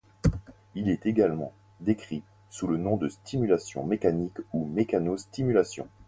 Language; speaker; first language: French; native; French